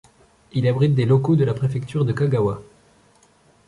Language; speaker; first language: French; native; French